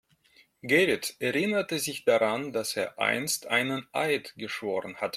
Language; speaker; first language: German; non-native, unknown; Russian